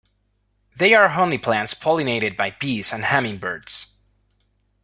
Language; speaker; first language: English; non-native, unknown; Spanish